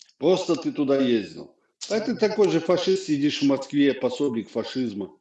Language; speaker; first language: Russian; native; Russian